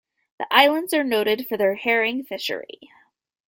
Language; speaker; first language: English; native; English